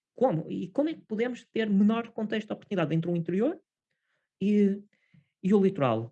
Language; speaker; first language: Portuguese; native; Portuguese